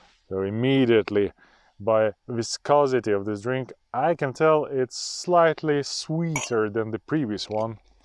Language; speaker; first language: English; non-native, fluent; Ukrainian